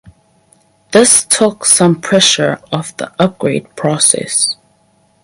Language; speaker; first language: English; native; English